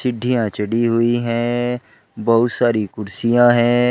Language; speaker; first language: Hindi; native; Hindi